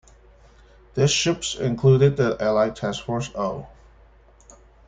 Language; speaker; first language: English; non-native, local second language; Cantonese